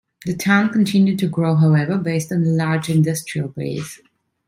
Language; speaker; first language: English; non-native, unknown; Italian